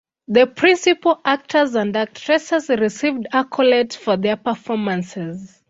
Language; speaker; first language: English; non-native, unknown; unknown